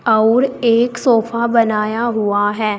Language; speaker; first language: Hindi; native; Hindi